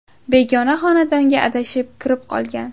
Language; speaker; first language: Uzbek; native; Uzbek